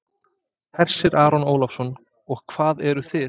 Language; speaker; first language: Icelandic; non-native, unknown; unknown